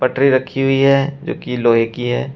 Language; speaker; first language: Hindi; native; Hindi